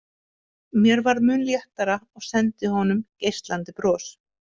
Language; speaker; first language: Icelandic; native; Icelandic